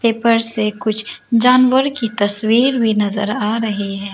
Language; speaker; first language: Hindi; non-native, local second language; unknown